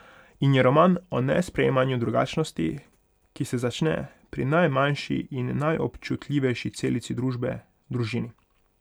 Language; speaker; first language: Slovenian; non-native, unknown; Hungarian